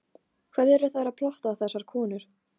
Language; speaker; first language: Icelandic; non-native, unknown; Polish